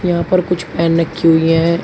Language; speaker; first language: Hindi; native; Hindi